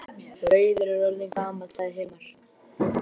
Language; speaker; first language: Icelandic; native; Icelandic